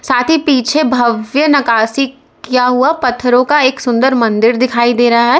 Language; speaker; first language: Hindi; native; Hindi